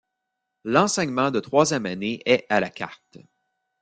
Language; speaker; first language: French; native; French